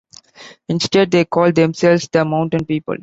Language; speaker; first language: English; non-native, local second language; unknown